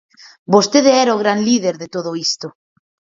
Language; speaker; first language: Galician; native; Galician